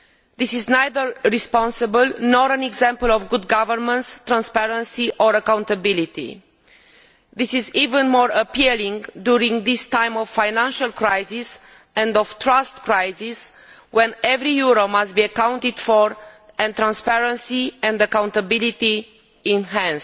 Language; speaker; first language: English; non-native, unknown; Romanian